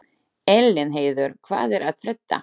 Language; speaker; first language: Icelandic; non-native, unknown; Slovak